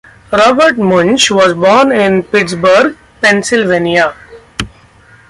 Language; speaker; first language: English; non-native, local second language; Marathi